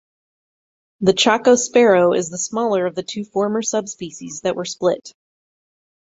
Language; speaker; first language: English; native; English